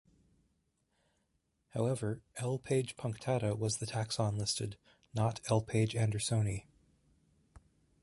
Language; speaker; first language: English; native; English